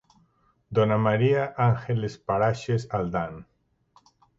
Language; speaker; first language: Galician; native; Galician